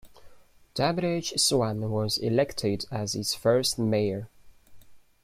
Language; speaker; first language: English; non-native, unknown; Chinese